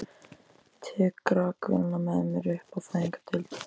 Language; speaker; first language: Icelandic; native; Icelandic